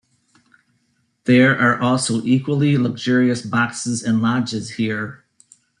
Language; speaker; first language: English; native; English